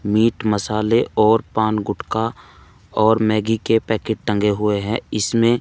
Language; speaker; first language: Hindi; native; Hindi